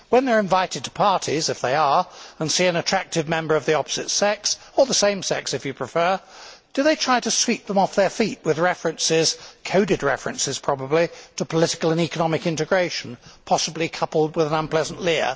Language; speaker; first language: English; native; English